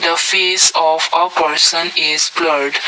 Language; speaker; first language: English; non-native, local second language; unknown